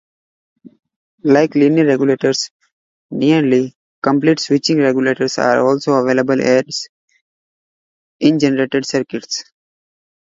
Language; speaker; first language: English; non-native, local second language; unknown